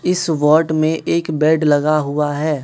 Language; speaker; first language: Hindi; non-native, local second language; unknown